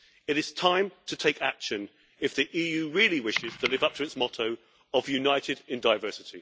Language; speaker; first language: English; native; English